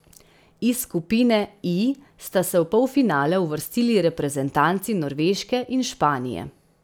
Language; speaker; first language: Slovenian; native; Slovenian